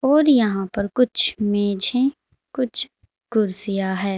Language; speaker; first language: Hindi; native; Hindi